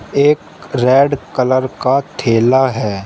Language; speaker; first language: Hindi; native; Hindi